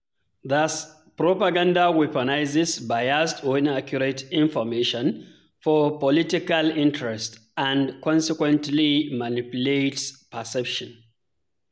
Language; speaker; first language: English; non-native, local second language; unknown